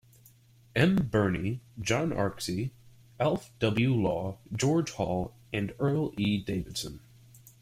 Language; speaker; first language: English; native; English